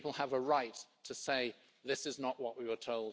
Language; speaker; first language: English; native; English